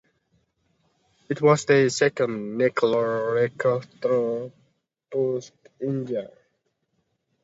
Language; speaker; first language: English; native; English